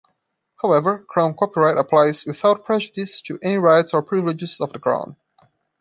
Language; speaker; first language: English; non-native, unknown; Portuguese